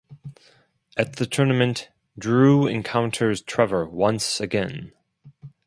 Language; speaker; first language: English; non-native, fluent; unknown